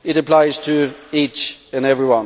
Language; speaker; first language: English; non-native, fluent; Swedish